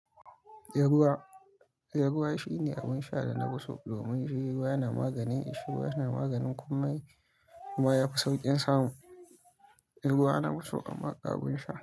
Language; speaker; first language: Hausa; native; Hausa